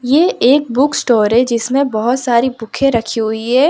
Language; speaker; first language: Hindi; non-native, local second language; Gujarati